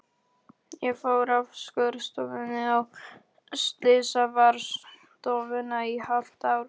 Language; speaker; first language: Icelandic; non-native, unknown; Polish